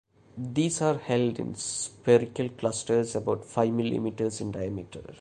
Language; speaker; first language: English; non-native, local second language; Malayalam